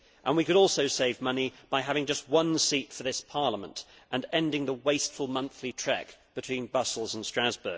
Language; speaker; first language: English; native; English